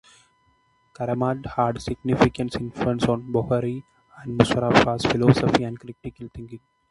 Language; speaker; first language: English; non-native, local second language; Malayalam